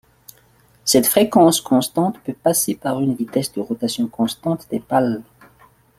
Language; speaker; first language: French; non-native, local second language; Malagasy